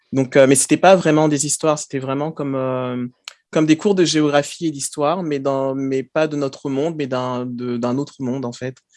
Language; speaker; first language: French; early bilingual, other home language; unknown